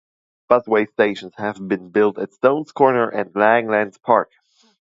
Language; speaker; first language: English; non-native, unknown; German